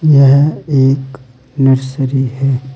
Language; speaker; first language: Hindi; native; Hindi